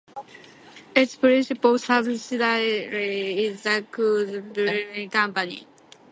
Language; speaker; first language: English; native; English